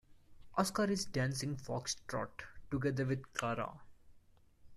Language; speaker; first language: English; non-native, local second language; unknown